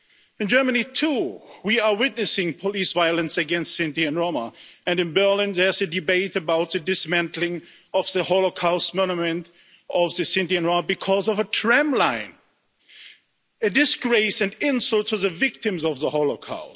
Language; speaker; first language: English; non-native, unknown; German